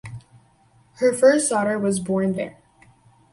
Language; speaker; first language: English; native; English